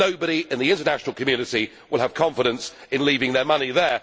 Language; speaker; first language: English; native; English